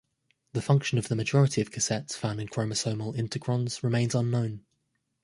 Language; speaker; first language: English; native; English